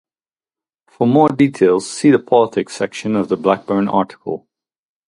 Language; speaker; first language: English; non-native, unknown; Dutch